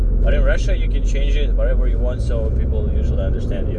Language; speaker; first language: English; non-native, fluent; Russian